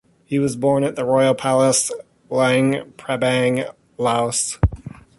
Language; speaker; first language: English; native; English